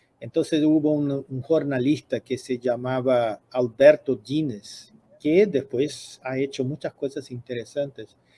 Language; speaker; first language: Spanish; non-native, related language; Portuguese